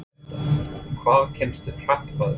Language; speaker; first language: Icelandic; non-native, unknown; English